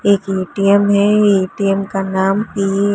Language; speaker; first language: Hindi; non-native, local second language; Gujarati